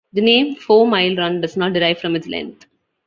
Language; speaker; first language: English; non-native, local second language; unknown